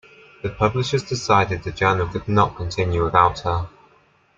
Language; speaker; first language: English; native; English